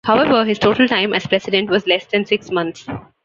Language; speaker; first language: English; non-native, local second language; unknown